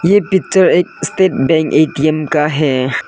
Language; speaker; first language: Hindi; non-native, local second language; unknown